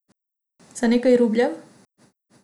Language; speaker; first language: Slovenian; non-native, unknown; Macedonian